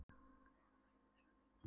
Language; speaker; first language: Icelandic; non-native, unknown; Polish